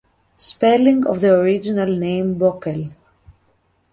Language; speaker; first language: English; native; English